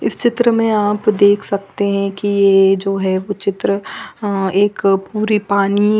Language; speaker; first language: Hindi; non-native, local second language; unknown